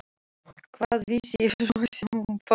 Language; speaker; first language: Icelandic; non-native, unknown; Russian